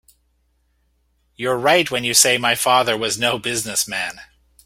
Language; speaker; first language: English; native; English